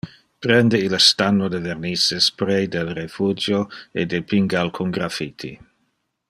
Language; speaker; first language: Interlingua; non-native, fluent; Dutch